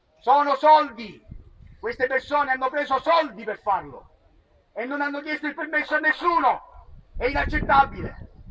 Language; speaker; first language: Italian; native; Italian